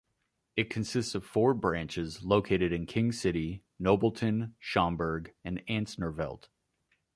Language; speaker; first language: English; native; English